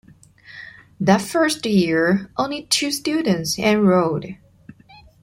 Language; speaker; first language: English; non-native, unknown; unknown